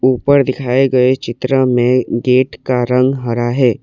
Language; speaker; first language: Hindi; non-native, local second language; Assamese